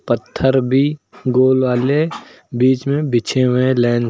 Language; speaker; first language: Hindi; native; Hindi